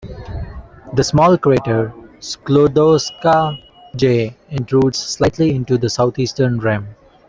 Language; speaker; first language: English; non-native, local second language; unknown